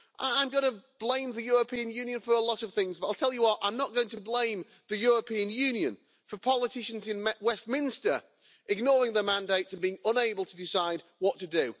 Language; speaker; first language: English; native; English